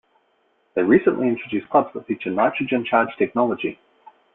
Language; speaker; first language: English; native; English